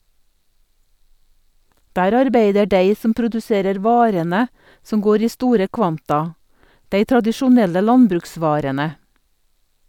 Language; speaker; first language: Norwegian; native; Norwegian